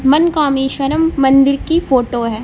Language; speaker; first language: Hindi; native; Hindi